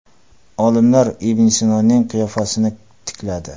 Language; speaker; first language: Uzbek; non-native, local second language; Kara-Kalpak